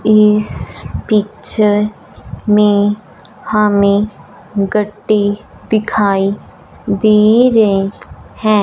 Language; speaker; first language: Hindi; non-native, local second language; Punjabi